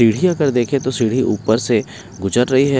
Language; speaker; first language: Hindi; non-native, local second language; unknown